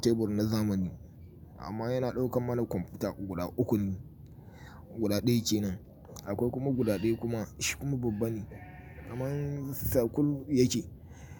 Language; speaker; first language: Hausa; native; Hausa